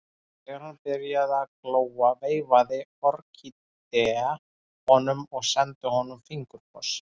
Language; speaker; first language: Icelandic; native; Icelandic